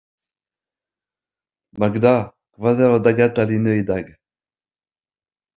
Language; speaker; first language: Icelandic; non-native, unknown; French